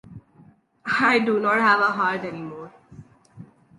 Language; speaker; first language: English; non-native, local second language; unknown